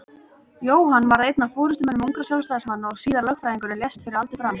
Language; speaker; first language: Icelandic; native; Icelandic